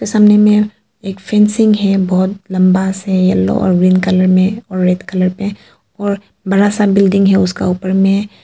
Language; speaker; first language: Hindi; non-native, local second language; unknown